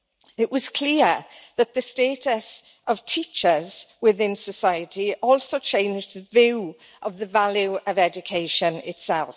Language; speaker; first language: English; native; English